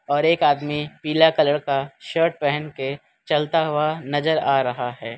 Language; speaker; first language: Hindi; non-native, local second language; Gujarati